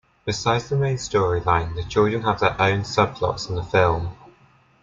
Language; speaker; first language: English; native; English